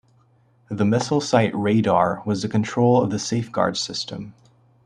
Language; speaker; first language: English; native; English